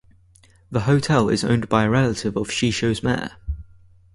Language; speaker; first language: English; native; English